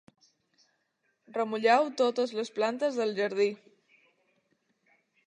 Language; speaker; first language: Catalan; native; Catalan